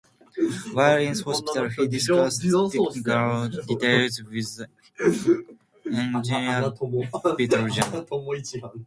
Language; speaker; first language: English; non-native, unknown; Japanese